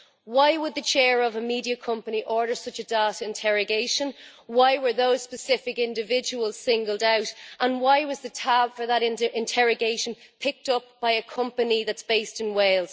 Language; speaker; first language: English; native; English